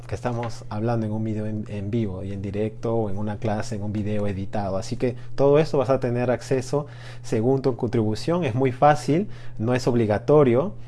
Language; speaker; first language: Spanish; native; Spanish